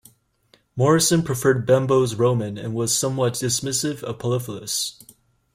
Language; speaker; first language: English; native; English